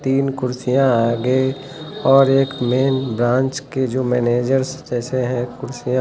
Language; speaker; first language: Hindi; native; Hindi